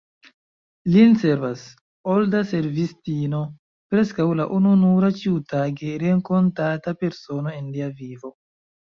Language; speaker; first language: Esperanto; non-native, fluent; Chinese